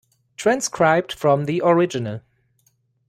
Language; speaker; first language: English; non-native, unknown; German